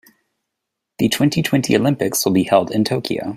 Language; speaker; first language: English; native; English